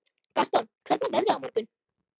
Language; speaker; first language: Icelandic; native; Icelandic